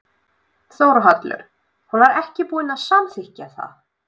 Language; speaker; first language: Icelandic; non-native, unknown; Russian